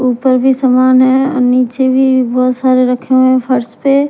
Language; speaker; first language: Hindi; non-native, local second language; Punjabi